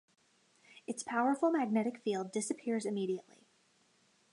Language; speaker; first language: English; native; English